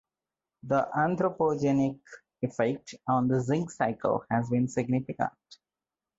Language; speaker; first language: English; non-native, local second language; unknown